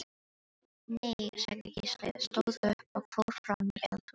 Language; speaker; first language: Icelandic; non-native, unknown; Filipino